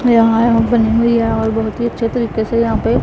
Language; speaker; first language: Hindi; non-native, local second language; Punjabi